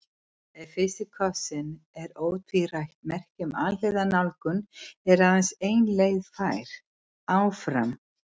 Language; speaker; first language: Icelandic; native; Icelandic